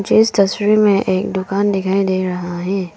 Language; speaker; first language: Hindi; non-native, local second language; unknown